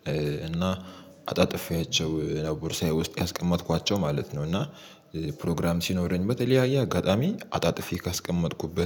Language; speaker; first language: Amharic; native; Amharic